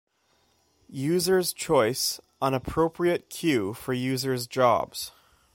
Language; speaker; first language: English; native; English